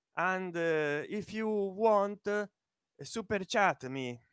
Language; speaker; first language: English; non-native, learner; Italian